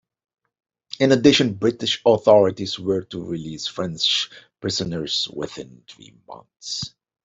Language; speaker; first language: English; non-native, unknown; Dutch